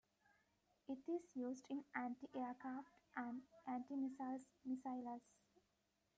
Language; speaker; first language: English; native; English